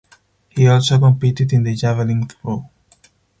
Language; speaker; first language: English; non-native, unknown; Spanish